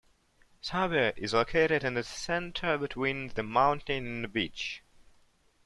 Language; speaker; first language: English; non-native, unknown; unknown